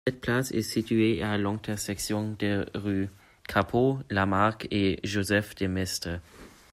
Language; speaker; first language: French; non-native, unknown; German